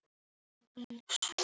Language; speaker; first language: Icelandic; native; Icelandic